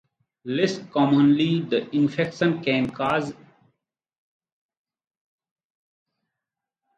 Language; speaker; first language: English; non-native, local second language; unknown